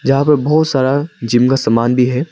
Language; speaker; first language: Hindi; non-native, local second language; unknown